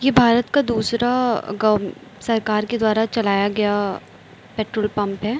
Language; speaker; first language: Hindi; native; Hindi